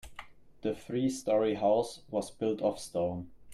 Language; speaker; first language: English; non-native, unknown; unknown